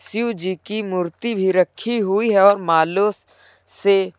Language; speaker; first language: Hindi; native; Hindi